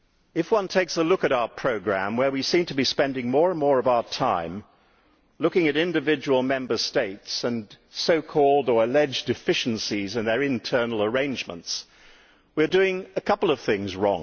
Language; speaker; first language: English; native; English